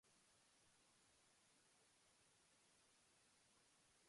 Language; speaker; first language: English; non-native, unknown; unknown